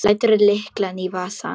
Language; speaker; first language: Icelandic; non-native, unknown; Polish